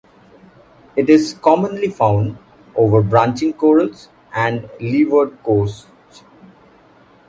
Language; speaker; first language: English; non-native, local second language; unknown